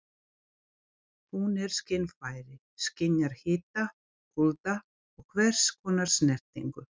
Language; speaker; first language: Icelandic; non-native, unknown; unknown